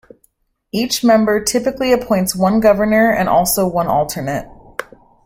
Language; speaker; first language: English; native; English